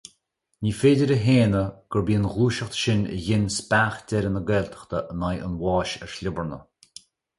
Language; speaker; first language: Irish; native; Irish